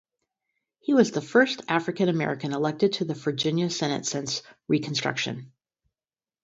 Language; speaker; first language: English; native; English